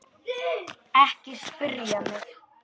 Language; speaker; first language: Icelandic; non-native, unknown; Polish